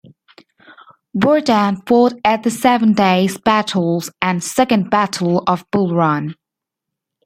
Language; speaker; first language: English; native; English